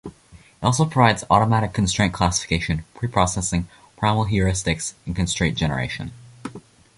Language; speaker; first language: English; native; English